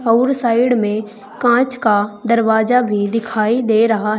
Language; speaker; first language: Hindi; native; Hindi